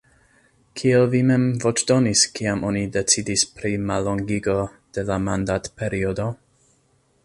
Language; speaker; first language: Esperanto; non-native, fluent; English